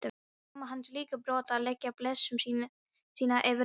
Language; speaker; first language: Icelandic; non-native, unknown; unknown